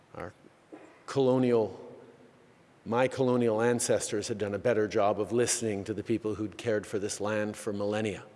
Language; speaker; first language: English; native; English